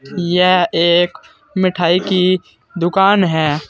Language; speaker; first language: Hindi; native; Hindi